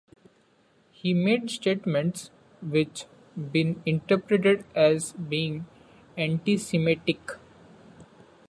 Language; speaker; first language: English; non-native, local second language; Marathi